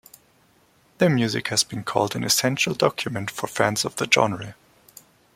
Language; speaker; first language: English; non-native, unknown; German